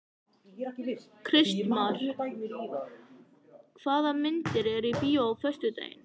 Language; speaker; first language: Icelandic; native; Icelandic